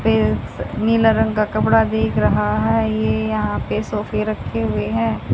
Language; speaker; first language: Hindi; native; Hindi